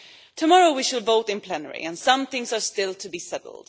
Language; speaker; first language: English; non-native, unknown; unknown